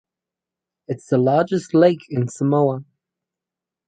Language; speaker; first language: English; native; English